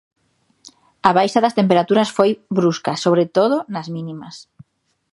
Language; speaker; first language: Galician; native; Galician